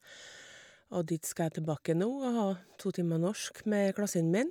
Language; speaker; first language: Norwegian; native; Norwegian